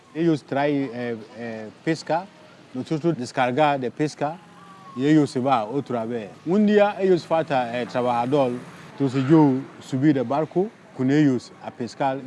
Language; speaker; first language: Spanish; non-native, learner; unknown